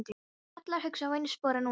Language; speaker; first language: Icelandic; non-native, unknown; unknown